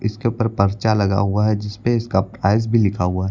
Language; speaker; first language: Hindi; native; Hindi